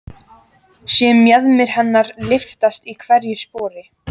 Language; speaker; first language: Icelandic; native; Icelandic